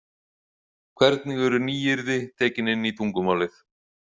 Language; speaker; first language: Icelandic; native; Icelandic